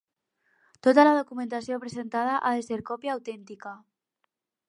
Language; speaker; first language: Catalan; non-native, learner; Spanish